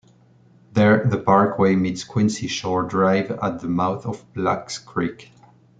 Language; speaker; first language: English; non-native, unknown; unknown